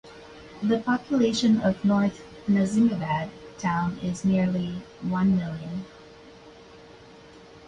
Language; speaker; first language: English; native; English